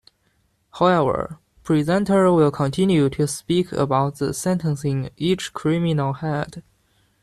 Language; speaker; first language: English; non-native, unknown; Chinese